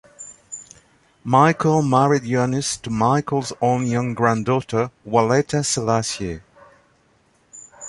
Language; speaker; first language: English; native; English